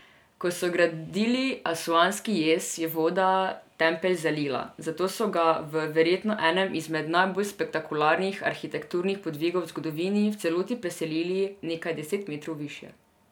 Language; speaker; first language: Slovenian; non-native, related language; Serbian